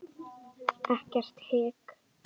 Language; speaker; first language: Icelandic; native; Icelandic